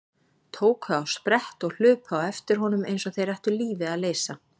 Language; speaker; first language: Icelandic; native; Icelandic